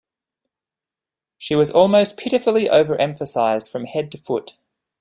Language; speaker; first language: English; native; English